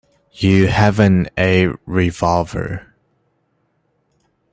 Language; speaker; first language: English; non-native, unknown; Chinese